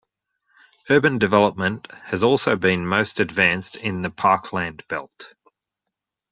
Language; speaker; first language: English; native; English